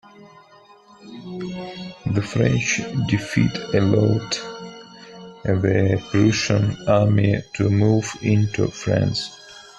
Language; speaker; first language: English; non-native, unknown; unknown